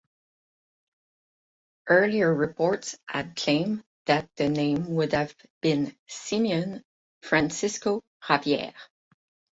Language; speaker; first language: English; non-native, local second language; French